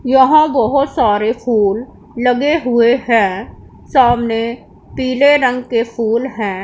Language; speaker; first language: Hindi; non-native, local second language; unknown